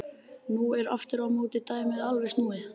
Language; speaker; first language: Icelandic; native; Icelandic